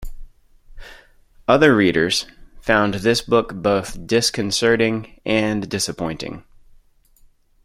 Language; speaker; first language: English; native; English